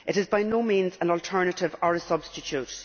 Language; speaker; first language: English; native; English